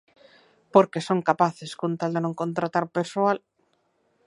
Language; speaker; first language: Galician; native; Galician